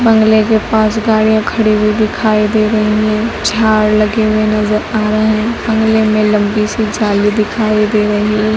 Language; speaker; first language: Hindi; native; Hindi